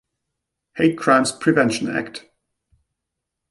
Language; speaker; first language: English; non-native, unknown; German